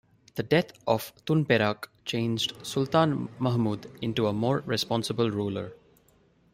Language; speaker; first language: English; non-native, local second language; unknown